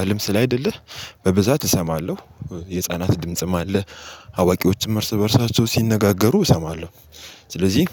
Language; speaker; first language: Amharic; native; Amharic